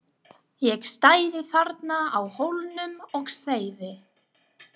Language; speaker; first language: Icelandic; non-native, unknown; English